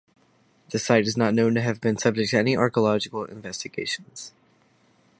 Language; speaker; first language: English; native; English